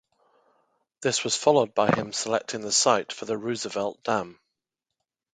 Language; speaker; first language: English; native; English